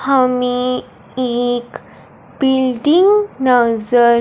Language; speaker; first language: Hindi; non-native, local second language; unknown